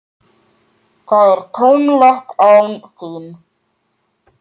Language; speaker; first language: Icelandic; native; Icelandic